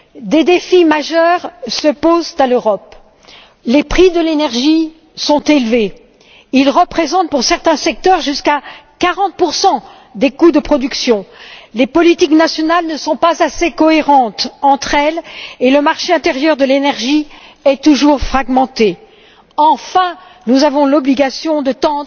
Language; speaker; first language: French; native; French